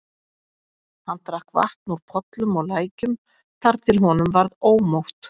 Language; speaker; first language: Icelandic; native; Icelandic